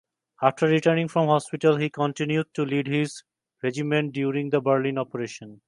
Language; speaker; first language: English; non-native, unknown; Bangla